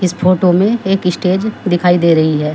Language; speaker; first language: Hindi; native; Hindi